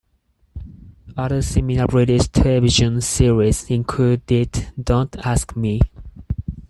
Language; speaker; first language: English; non-native, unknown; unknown